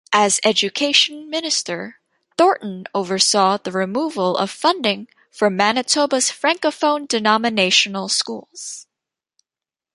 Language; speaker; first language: English; native; English